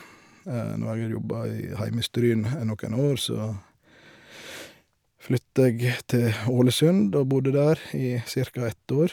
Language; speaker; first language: Norwegian; native; Norwegian